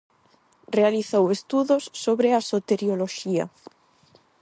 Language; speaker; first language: Galician; non-native, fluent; Spanish